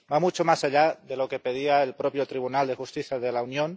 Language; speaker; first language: Spanish; non-native, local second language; Catalan